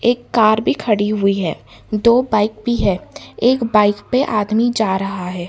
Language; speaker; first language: Hindi; non-native, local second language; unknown